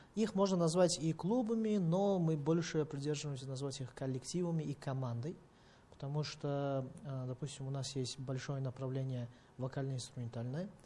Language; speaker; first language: Russian; non-native, fluent; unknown